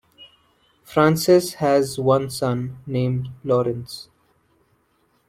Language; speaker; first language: English; non-native, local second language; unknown